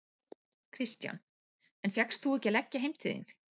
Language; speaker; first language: Icelandic; native; Icelandic